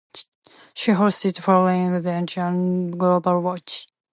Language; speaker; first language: English; non-native, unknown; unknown